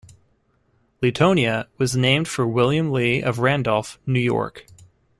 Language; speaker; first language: English; native; English